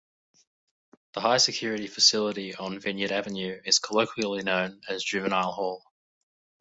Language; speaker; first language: English; native; English